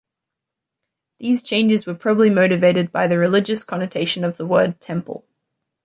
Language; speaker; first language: English; native; English